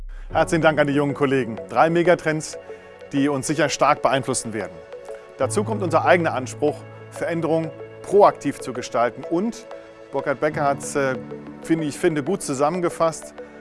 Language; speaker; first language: German; native; German